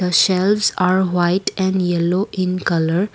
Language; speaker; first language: English; non-native, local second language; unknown